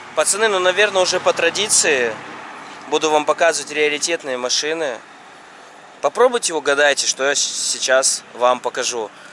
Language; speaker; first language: Russian; native; Russian